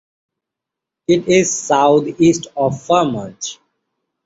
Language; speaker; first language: English; non-native, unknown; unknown